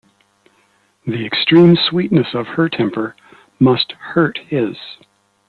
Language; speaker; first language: English; native; English